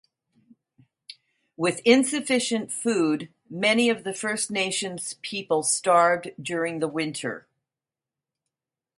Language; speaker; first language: English; native; English